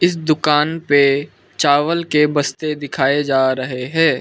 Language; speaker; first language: Hindi; early bilingual, other home language; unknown